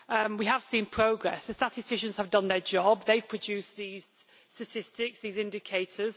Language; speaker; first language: English; native; English